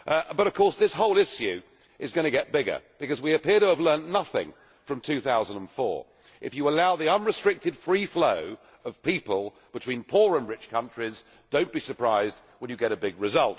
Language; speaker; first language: English; native; English